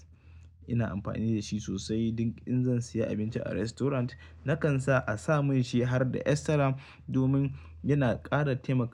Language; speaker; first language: Hausa; native; Hausa